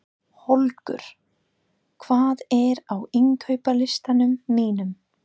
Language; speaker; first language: Icelandic; non-native, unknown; English